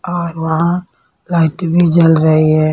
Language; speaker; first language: Hindi; non-native, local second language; Punjabi